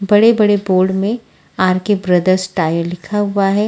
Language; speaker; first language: Hindi; non-native, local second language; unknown